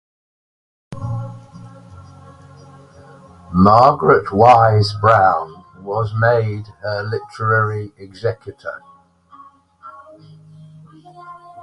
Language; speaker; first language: English; native; English